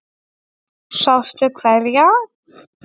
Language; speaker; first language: Icelandic; non-native, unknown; Polish